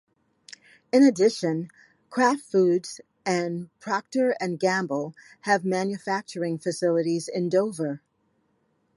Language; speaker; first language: English; native; English